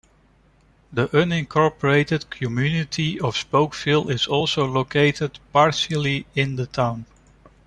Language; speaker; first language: English; non-native, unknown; Dutch